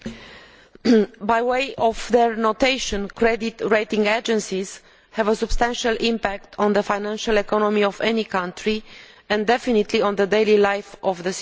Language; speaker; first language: English; non-native, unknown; Romanian